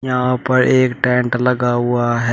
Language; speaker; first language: Hindi; native; Hindi